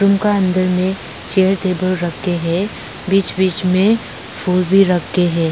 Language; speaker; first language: Hindi; early bilingual, other home language; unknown